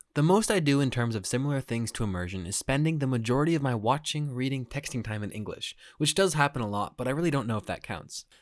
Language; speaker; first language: English; native; English